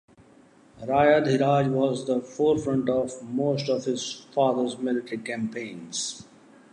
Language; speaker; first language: English; non-native, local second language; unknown